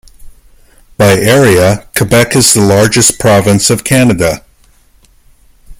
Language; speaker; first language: English; native; English